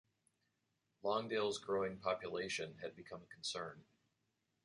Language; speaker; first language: English; native; English